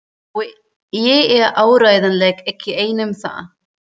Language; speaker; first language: Icelandic; non-native, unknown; German